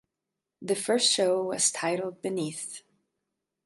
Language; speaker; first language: English; non-native, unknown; Spanish